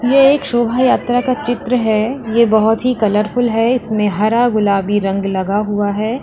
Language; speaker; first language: Hindi; native; Hindi